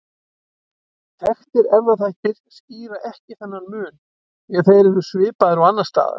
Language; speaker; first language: Icelandic; native; Icelandic